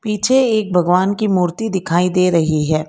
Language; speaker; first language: Hindi; non-native, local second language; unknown